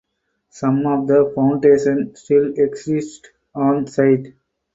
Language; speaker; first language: English; non-native, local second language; Tamil